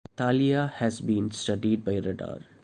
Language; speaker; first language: English; non-native, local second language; Malayalam